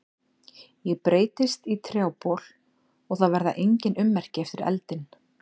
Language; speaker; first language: Icelandic; native; Icelandic